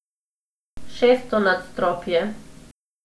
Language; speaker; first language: Slovenian; non-native, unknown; Macedonian